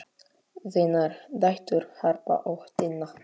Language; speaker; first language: Icelandic; non-native, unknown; Polish